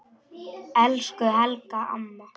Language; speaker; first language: Icelandic; non-native, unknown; Polish